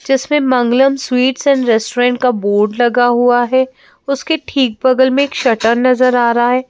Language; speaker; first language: Hindi; native; Hindi